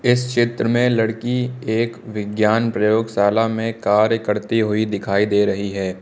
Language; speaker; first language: Hindi; native; Hindi